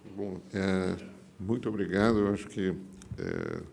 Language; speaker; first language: Portuguese; native; Portuguese